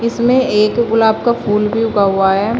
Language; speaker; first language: Hindi; native; Hindi